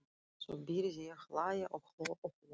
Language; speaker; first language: Icelandic; non-native, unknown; Russian